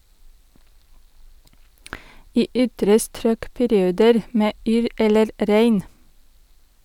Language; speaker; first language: Norwegian; non-native, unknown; Russian